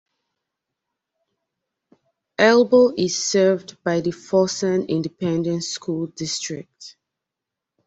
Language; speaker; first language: English; non-native, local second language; Yoruba